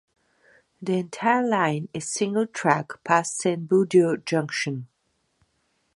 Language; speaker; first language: English; non-native, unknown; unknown